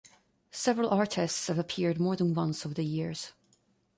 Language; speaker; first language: English; non-native, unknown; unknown